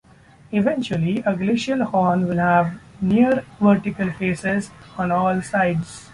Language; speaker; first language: English; non-native, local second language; Marathi